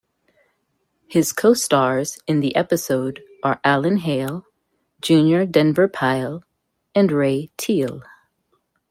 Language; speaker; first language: English; native; English